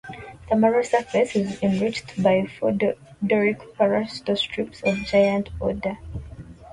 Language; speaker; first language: English; non-native, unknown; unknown